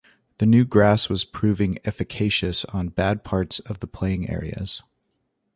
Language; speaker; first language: English; native; English